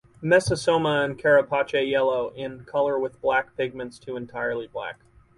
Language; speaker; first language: English; native; English